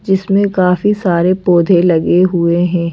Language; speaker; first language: Hindi; native; Hindi